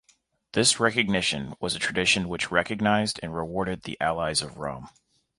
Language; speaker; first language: English; native; English